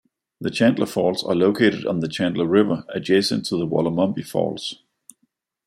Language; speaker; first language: English; non-native, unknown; Danish